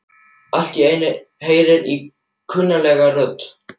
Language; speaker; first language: Icelandic; non-native, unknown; German